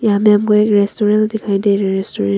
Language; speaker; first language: Hindi; early bilingual, other home language; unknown